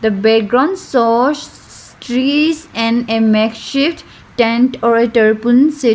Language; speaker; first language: English; non-native, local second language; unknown